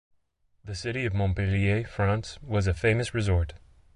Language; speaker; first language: English; native; English